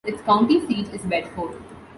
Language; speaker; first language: English; non-native, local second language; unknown